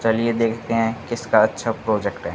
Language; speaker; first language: Hindi; native; Hindi